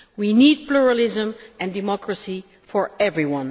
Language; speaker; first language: English; non-native, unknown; Dutch